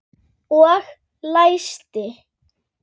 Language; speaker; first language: Icelandic; native; Icelandic